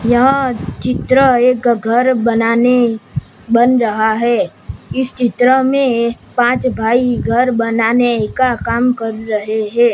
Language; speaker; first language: Hindi; non-native, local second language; Gujarati